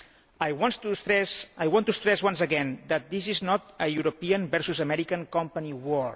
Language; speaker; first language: English; non-native, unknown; Catalan